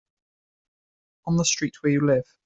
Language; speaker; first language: English; native; English